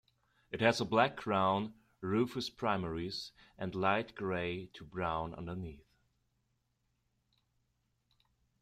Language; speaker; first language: English; non-native, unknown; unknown